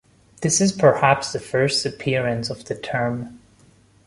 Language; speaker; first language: English; non-native, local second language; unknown